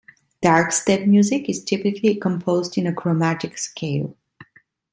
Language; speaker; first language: English; non-native, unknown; Italian